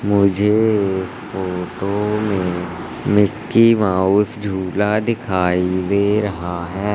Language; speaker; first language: Hindi; native; Hindi